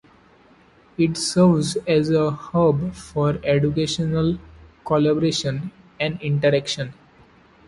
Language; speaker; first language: English; non-native, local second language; Marathi